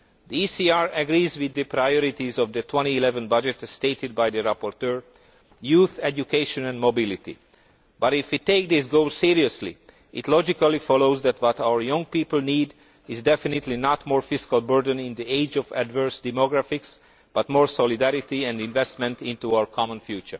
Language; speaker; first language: English; non-native, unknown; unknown